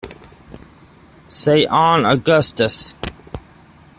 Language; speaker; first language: English; native; English